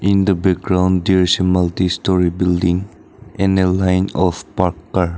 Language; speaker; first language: English; non-native, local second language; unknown